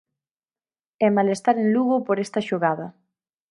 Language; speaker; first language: Galician; native; Galician